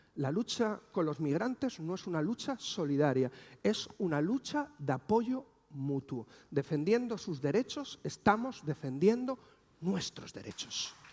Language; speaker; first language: Spanish; native; Spanish